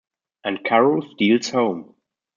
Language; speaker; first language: English; non-native, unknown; German